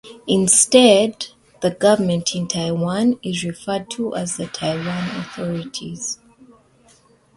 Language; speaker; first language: English; native; English